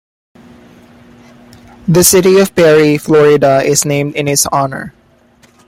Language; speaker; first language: English; non-native, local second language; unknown